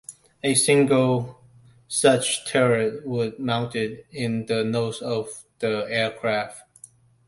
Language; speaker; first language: English; non-native, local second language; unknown